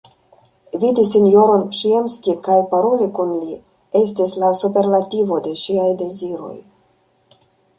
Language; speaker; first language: Esperanto; non-native, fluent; Russian